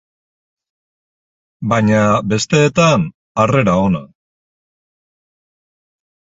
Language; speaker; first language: Basque; non-native, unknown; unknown